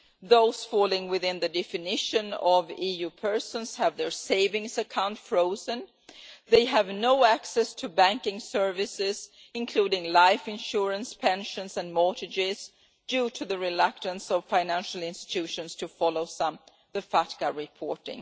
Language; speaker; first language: English; non-native, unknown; Swedish